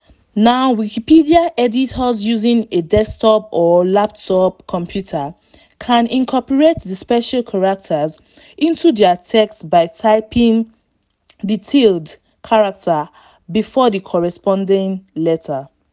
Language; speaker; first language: English; non-native, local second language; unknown